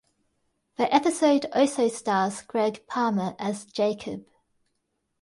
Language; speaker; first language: English; native; English